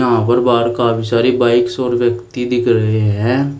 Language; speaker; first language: Hindi; native; Hindi